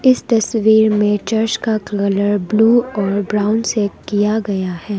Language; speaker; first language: Hindi; non-native, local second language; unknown